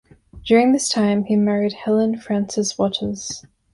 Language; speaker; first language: English; non-native, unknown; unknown